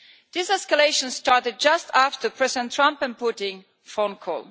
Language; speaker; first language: English; non-native, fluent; Italian